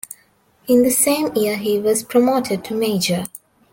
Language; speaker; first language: English; non-native, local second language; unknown